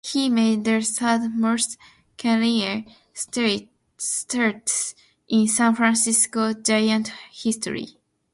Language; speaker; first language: English; non-native, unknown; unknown